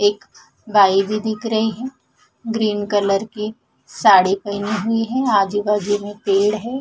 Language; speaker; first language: Hindi; non-native, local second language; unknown